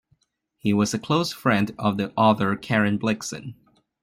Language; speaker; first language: English; non-native, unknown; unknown